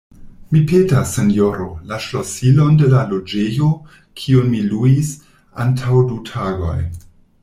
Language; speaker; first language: Esperanto; non-native, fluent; German